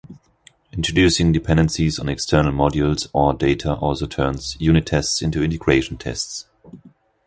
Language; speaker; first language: English; non-native, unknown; German